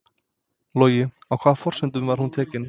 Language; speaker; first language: Icelandic; non-native, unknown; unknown